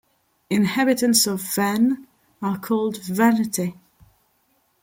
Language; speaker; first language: English; non-native, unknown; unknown